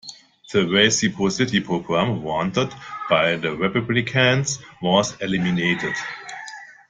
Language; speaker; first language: English; non-native, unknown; German